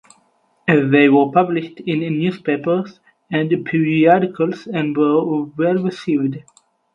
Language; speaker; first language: English; non-native, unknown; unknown